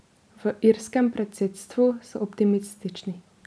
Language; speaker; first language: Slovenian; native; Slovenian